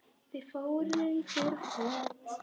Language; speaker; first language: Icelandic; native; Icelandic